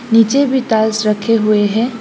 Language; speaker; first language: Hindi; non-native, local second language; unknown